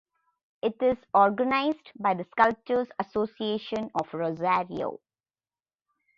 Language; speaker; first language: English; non-native, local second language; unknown